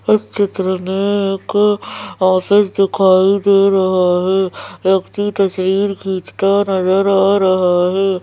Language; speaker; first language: Hindi; native; Hindi